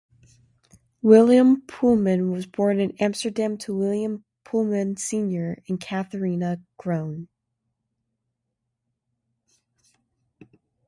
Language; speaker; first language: English; native; English